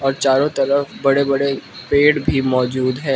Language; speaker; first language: Hindi; non-native, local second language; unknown